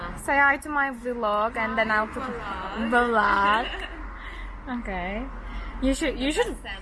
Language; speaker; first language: English; non-native, learner; Turkish